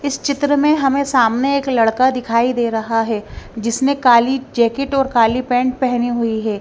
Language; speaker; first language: Hindi; non-native, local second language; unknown